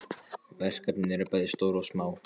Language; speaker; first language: Icelandic; non-native, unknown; Polish